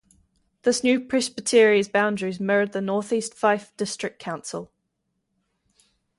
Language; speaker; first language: English; native; English